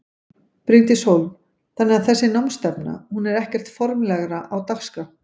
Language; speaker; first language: Icelandic; native; Icelandic